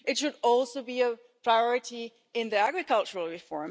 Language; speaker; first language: English; non-native, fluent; German